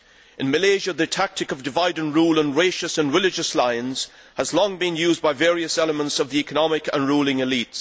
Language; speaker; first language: English; native; English